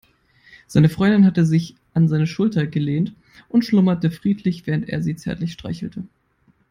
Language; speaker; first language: English; non-native, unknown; German